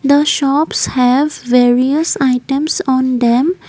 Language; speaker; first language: English; non-native, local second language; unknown